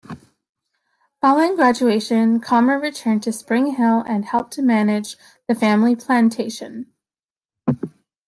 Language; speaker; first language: English; native; English